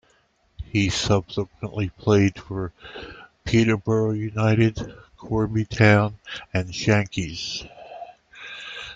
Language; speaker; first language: English; native; English